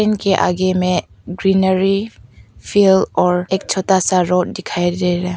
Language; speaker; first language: Hindi; non-native, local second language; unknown